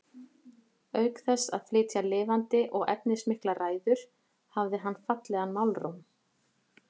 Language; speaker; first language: Icelandic; native; Icelandic